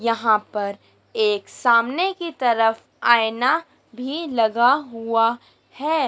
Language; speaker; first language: Hindi; native; Hindi